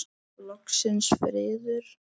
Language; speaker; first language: Icelandic; native; Icelandic